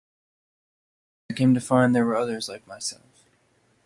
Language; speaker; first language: English; native; English